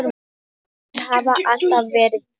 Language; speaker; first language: Icelandic; non-native, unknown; Polish